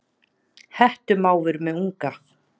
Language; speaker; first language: Icelandic; native; Icelandic